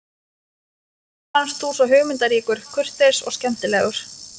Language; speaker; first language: Icelandic; non-native, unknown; Lithuanian